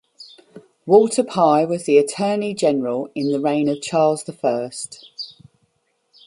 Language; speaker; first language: English; native; English